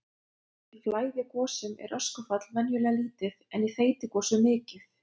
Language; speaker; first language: Icelandic; non-native, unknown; Lithuanian